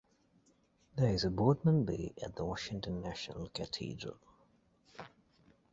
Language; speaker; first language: English; native; English